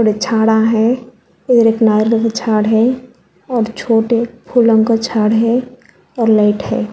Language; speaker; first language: Hindi; non-native, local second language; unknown